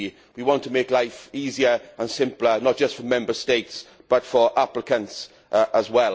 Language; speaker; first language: English; native; English